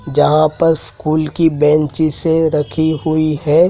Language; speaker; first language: Hindi; native; Hindi